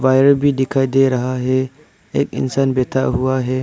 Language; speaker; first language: Hindi; non-native, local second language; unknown